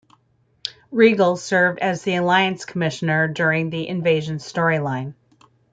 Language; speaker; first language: English; native; English